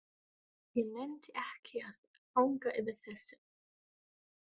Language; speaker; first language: Icelandic; non-native, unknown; German